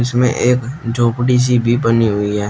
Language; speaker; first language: Hindi; native; Hindi